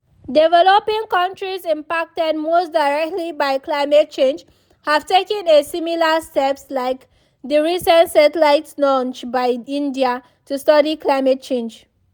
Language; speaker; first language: English; non-native, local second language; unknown